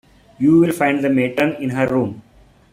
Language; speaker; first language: English; non-native, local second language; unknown